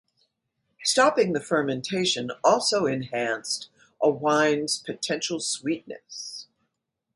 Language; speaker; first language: English; native; English